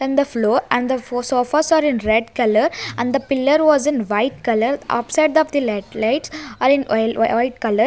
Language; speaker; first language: English; non-native, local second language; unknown